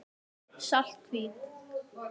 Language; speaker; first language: Icelandic; native; Icelandic